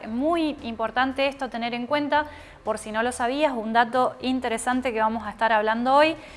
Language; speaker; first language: Spanish; native; Spanish